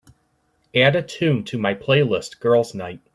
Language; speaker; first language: English; native; English